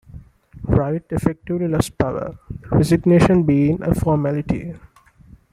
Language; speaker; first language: English; non-native, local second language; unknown